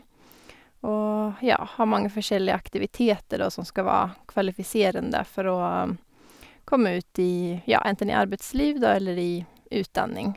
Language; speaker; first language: Norwegian; non-native, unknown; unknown